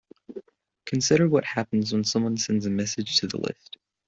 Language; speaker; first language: English; non-native, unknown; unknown